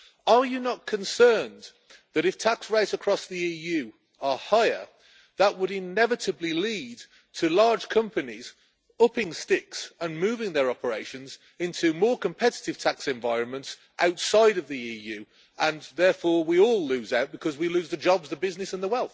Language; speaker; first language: English; native; English